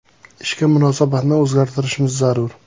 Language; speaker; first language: Uzbek; native; Uzbek